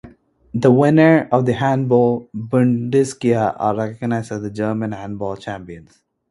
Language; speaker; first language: English; non-native, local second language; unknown